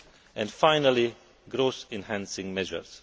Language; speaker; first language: English; non-native, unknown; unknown